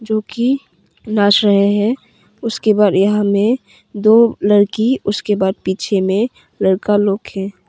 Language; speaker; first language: Hindi; early bilingual, other home language; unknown